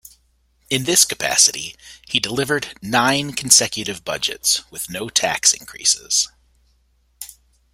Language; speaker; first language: English; native; English